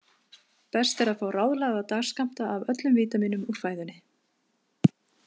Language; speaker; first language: Icelandic; native; Icelandic